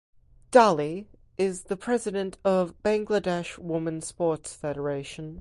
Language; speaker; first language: English; native; English